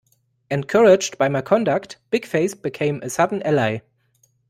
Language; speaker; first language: English; non-native, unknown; German